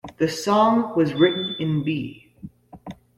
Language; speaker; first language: English; native; English